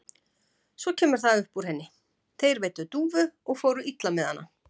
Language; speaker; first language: Icelandic; native; Icelandic